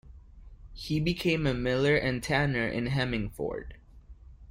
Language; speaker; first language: English; non-native, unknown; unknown